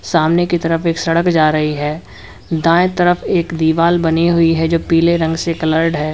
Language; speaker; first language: Hindi; native; Hindi